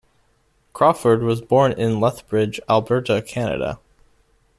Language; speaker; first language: English; native; English